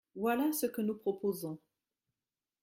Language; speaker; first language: French; non-native, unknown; German